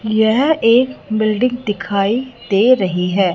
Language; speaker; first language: Hindi; non-native, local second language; Punjabi